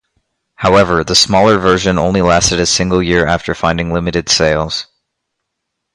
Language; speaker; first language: English; native; English